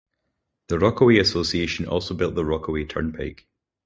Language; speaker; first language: English; native; English